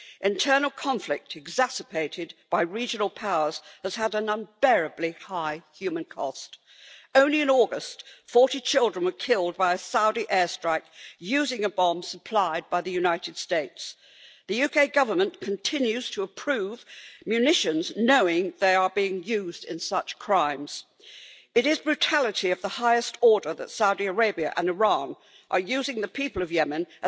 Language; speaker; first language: English; native; English